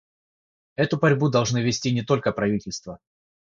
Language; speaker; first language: Russian; non-native, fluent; Georgian